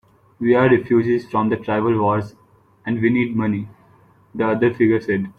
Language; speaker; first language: English; non-native, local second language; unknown